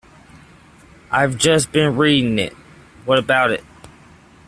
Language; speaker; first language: English; native; English